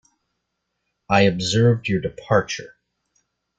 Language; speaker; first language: English; native; English